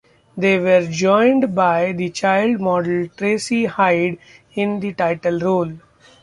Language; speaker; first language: English; non-native, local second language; Marathi